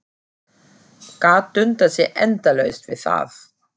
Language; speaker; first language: Icelandic; non-native, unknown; German